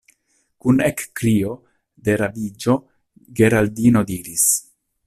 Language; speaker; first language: Esperanto; non-native, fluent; Italian